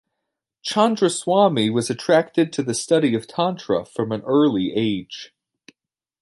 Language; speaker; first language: English; native; English